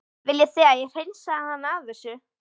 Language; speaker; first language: Icelandic; native; Icelandic